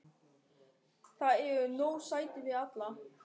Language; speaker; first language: Icelandic; non-native, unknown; German